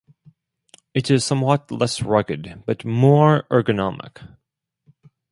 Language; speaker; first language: English; non-native, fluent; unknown